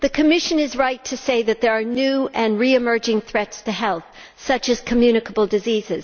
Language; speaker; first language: English; native; English